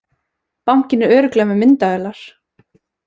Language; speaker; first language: Icelandic; native; Icelandic